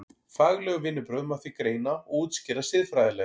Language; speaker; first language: Icelandic; native; Icelandic